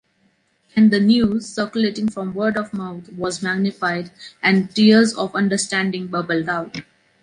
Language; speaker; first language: English; non-native, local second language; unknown